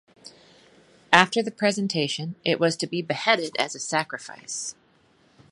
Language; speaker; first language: English; native; English